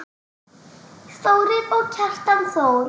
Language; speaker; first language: Icelandic; native; Icelandic